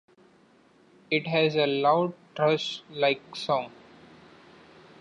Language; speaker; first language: English; non-native, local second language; Marathi